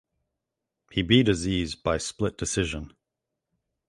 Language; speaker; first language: English; native; English